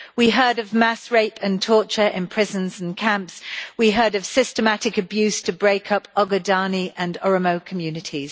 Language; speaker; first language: English; native; English